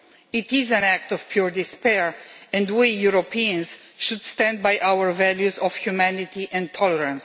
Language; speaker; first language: English; non-native, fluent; Romanian